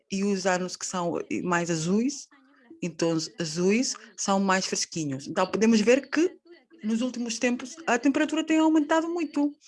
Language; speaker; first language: Portuguese; non-native, fluent; Spanish